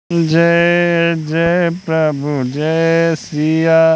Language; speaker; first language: Hindi; native; Hindi